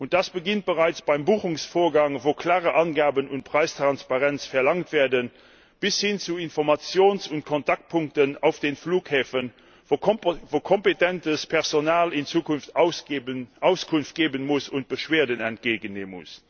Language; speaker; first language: German; non-native, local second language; Luxembourgish